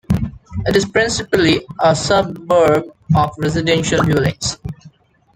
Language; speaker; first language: English; non-native, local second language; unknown